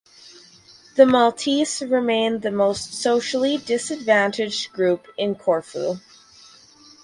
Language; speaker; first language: English; native; English